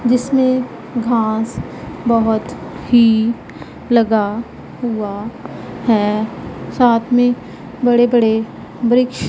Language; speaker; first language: Hindi; non-native, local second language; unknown